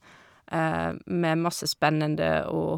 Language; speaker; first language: Norwegian; non-native, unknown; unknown